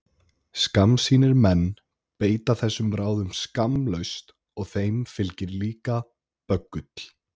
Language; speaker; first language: Icelandic; native; Icelandic